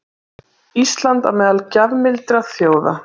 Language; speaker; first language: Icelandic; native; Icelandic